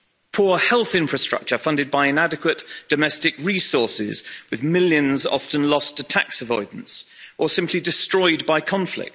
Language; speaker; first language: English; native; English